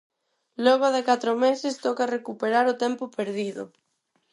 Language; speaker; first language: Galician; non-native, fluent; Spanish